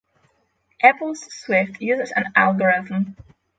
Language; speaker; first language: English; non-native, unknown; Polish